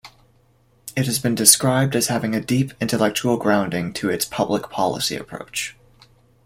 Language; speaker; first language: English; native; English